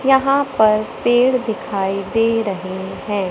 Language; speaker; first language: Hindi; native; Hindi